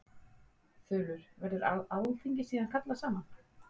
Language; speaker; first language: Icelandic; native; Icelandic